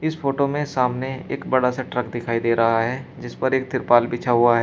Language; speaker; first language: Hindi; native; Hindi